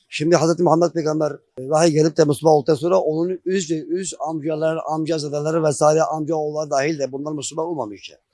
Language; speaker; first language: Turkish; non-native, local second language; Kurdish